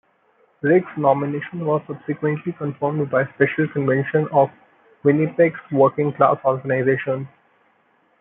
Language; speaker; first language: English; non-native, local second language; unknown